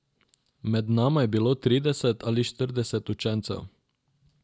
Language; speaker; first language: Slovenian; non-native, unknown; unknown